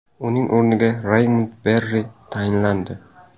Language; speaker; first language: Uzbek; native; Uzbek